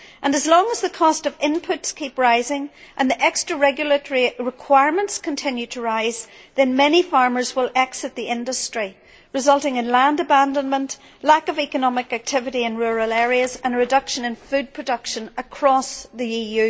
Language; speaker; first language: English; native; English